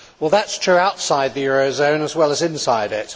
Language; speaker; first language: English; native; English